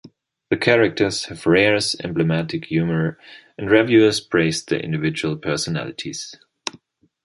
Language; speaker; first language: English; non-native, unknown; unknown